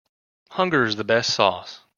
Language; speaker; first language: English; native; English